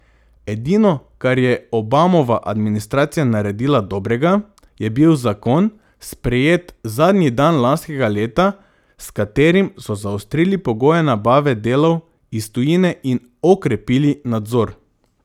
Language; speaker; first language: Slovenian; non-native, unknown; Macedonian